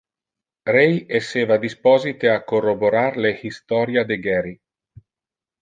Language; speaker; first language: Interlingua; non-native, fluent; Italian